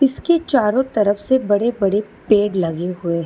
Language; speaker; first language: Hindi; non-native, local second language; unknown